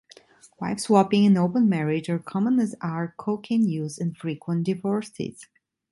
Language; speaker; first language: English; non-native, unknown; Italian